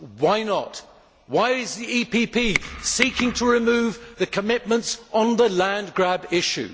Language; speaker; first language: English; native; English